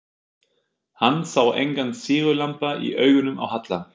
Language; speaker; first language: Icelandic; non-native, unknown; German